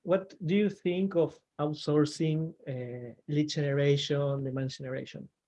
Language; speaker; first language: English; non-native, fluent; Spanish